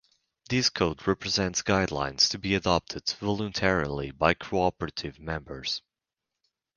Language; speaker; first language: English; native; English